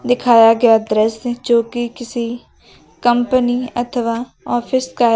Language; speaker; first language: Hindi; native; Hindi